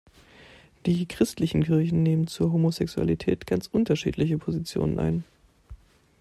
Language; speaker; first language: German; native; German